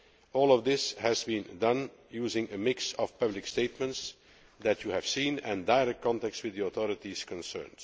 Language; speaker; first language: English; non-native, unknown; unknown